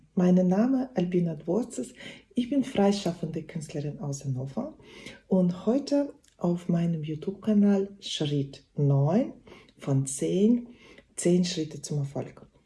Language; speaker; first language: German; non-native, fluent; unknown